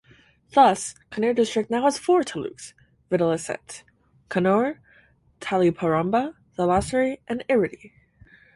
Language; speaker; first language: English; native; English